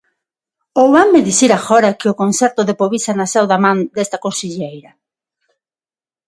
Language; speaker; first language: Galician; non-native, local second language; Spanish